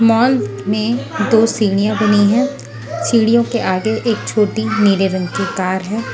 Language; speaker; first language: Hindi; non-native, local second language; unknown